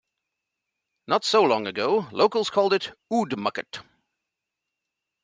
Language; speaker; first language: English; native; English